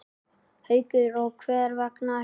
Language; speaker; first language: Icelandic; native; Icelandic